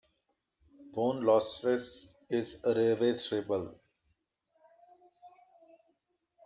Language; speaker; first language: English; non-native, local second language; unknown